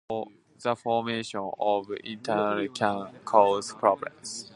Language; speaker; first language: English; non-native, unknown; Japanese